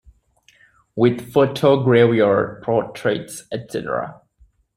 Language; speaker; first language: English; native; English